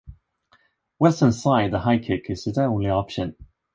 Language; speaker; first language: English; non-native, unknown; Swedish